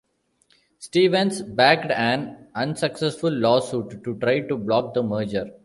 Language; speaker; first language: English; non-native, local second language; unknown